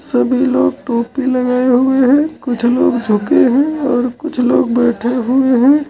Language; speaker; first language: Hindi; native; Hindi